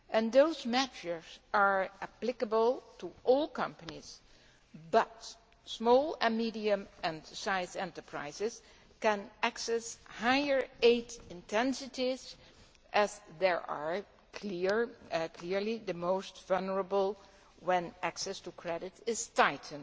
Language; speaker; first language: English; non-native, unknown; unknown